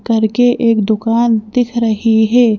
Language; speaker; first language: Hindi; native; Hindi